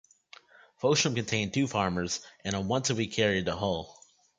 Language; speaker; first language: English; native; English